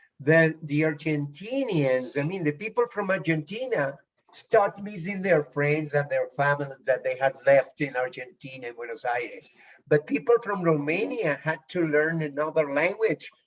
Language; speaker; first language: English; non-native, fluent; Spanish